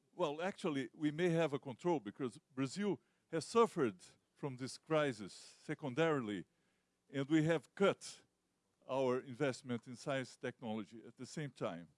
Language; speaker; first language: English; non-native, fluent; Portuguese